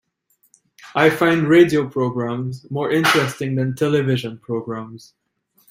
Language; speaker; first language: English; native; English